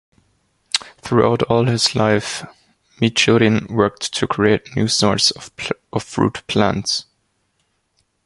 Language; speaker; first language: English; non-native, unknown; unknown